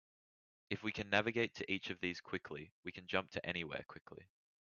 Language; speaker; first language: English; native; English